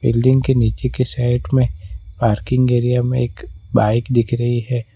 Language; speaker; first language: Hindi; non-native, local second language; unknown